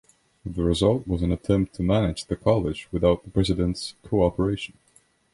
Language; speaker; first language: English; non-native, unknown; Estonian